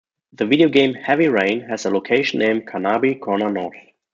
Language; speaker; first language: English; non-native, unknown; German